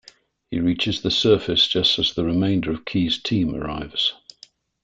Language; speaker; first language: English; native; English